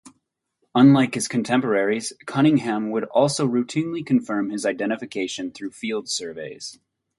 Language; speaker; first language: English; native; English